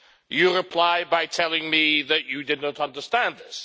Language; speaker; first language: English; native; English